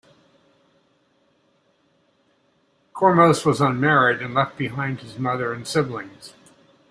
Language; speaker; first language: English; native; English